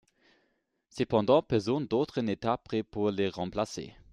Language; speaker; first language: French; non-native, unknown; German